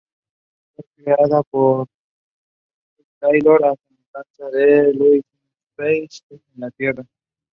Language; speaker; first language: English; non-native, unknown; Spanish